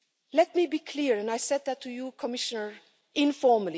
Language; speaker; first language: English; non-native, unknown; Dutch